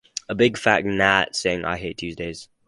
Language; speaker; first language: English; native; English